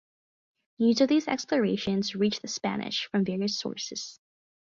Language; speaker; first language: English; native; English